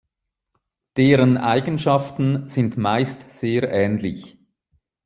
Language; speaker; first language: German; native; German